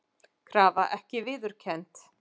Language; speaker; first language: Icelandic; native; Icelandic